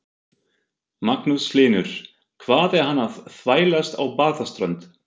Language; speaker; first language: Icelandic; non-native, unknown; German